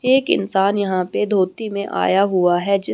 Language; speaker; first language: Hindi; native; Hindi